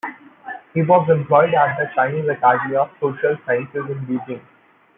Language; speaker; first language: English; non-native, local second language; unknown